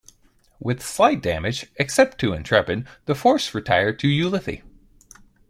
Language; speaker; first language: English; native; English